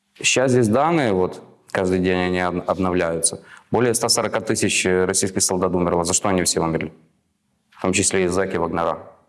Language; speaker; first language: Russian; non-native, local second language; Ukrainian